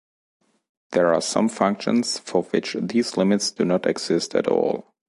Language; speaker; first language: English; non-native, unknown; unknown